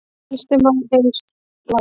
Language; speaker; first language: Icelandic; native; Icelandic